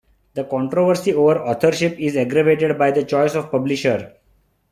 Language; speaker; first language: English; non-native, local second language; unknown